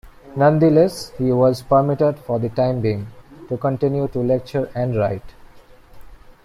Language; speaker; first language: English; non-native, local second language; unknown